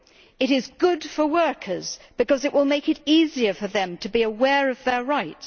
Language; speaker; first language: English; native; English